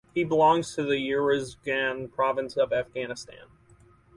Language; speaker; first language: English; native; English